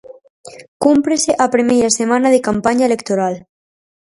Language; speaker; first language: Galician; native; Galician